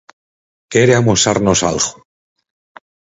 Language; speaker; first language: Galician; native; Galician